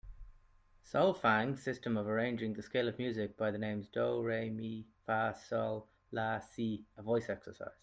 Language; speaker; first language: English; native; English